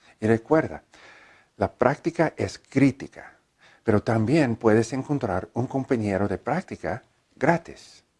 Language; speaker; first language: Spanish; non-native, learner; English